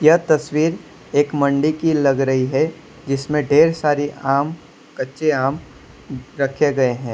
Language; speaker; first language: Hindi; non-native, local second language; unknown